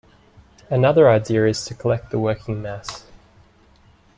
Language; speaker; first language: English; native; English